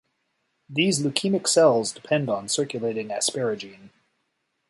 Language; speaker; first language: English; native; English